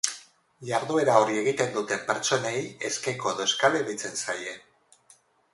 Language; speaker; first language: Basque; non-native, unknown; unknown